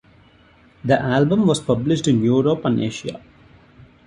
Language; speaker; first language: English; non-native, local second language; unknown